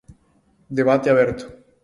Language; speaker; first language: Galician; non-native, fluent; Spanish